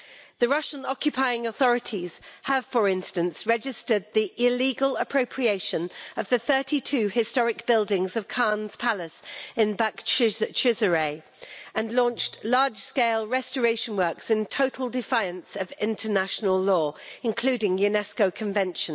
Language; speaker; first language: English; native; English